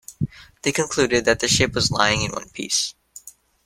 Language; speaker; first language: English; native; English